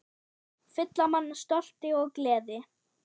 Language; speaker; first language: Icelandic; non-native, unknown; German